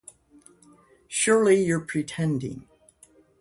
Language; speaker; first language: English; native; English